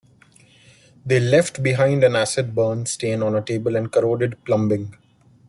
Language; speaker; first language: English; non-native, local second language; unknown